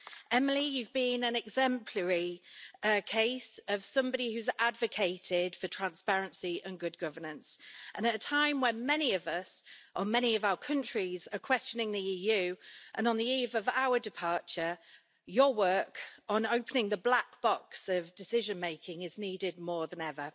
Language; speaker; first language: English; native; English